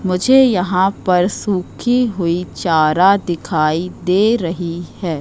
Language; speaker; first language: Hindi; native; Hindi